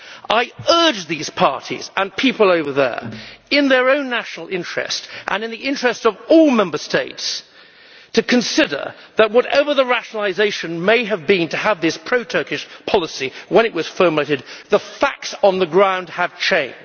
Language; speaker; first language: English; native; English